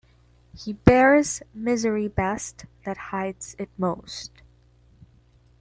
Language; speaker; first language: English; non-native, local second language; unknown